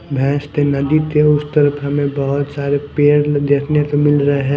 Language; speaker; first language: Hindi; non-native, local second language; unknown